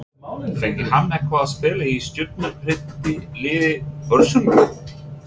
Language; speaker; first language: Icelandic; non-native, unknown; English